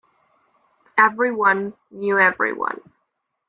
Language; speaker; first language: English; non-native, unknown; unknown